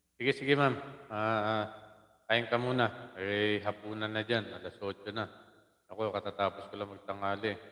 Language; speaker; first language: Filipino; non-native, local second language; Waray